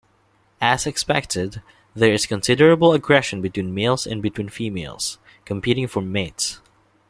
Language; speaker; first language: English; non-native, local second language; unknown